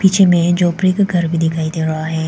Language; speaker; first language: Hindi; non-native, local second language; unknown